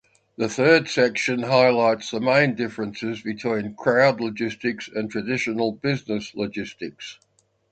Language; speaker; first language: English; native; English